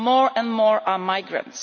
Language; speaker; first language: English; non-native, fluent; Italian